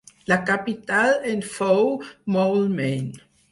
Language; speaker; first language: Catalan; non-native, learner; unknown